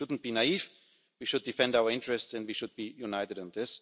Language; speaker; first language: English; non-native, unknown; German